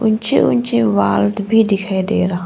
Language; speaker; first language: Hindi; non-native, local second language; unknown